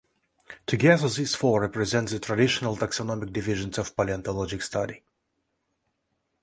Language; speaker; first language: English; non-native, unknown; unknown